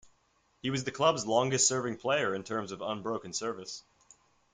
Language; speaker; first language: English; native; English